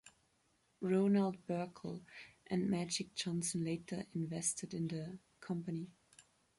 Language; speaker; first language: English; non-native, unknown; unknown